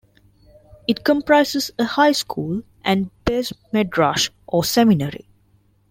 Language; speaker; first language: English; non-native, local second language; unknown